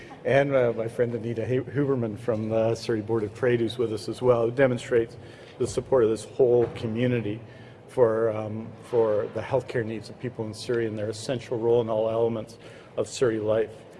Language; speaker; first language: English; native; English